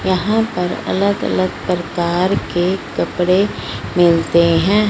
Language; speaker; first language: Hindi; non-native, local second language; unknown